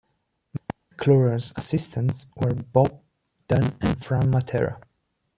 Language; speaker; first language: English; non-native, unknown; Italian